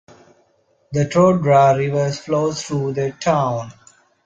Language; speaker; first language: English; non-native, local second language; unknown